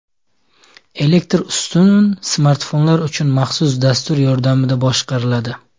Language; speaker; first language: Uzbek; native; Uzbek